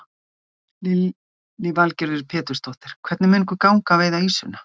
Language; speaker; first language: Icelandic; native; Icelandic